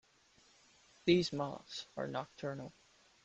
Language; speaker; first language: English; native; English